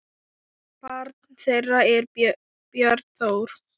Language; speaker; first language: Icelandic; non-native, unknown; Thai